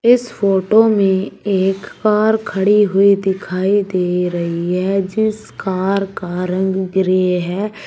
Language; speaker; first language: Hindi; native; Hindi